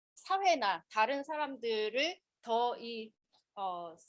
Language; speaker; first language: Korean; native; Korean